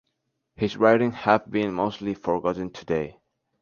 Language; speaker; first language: English; non-native, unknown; Spanish